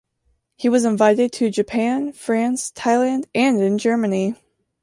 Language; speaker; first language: English; native; English